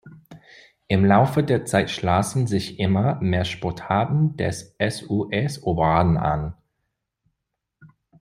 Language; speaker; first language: German; non-native, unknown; English